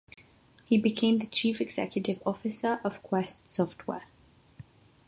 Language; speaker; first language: English; non-native, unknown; Catalan